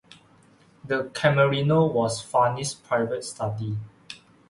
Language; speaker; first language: English; non-native, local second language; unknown